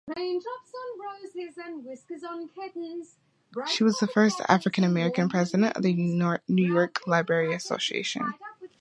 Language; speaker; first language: English; native; English